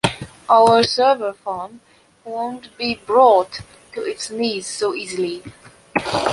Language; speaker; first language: English; non-native, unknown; Polish